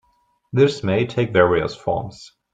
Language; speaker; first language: English; non-native, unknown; German